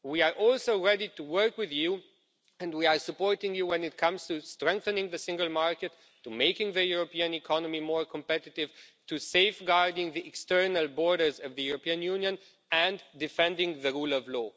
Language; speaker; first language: English; non-native, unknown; Romanian